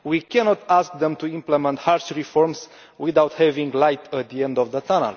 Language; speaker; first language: English; non-native, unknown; Romanian